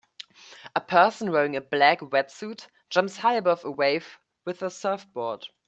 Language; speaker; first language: English; native; English